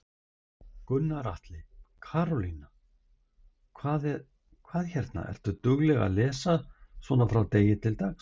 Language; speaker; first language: Icelandic; native; Icelandic